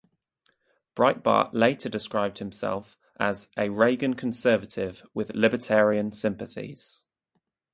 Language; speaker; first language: English; native; English